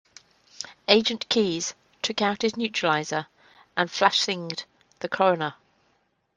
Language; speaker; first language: English; native; English